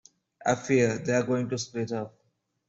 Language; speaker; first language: English; non-native, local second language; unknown